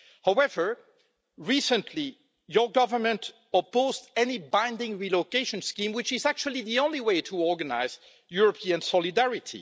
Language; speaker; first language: English; non-native, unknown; French